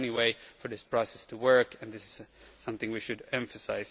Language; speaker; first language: English; non-native, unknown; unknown